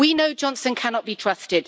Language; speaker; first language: English; native; English